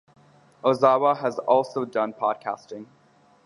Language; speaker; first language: English; native; English